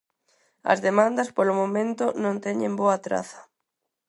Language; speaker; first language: Galician; non-native, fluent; Spanish